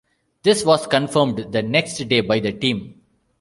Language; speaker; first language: English; non-native, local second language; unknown